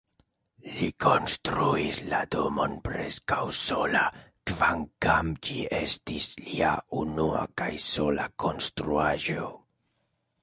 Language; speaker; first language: Esperanto; non-native, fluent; Spanish